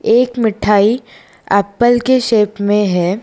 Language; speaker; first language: Hindi; non-native, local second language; Gujarati